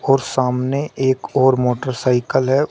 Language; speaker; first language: Hindi; native; Hindi